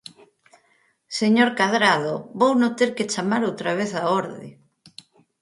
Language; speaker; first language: Galician; native; Galician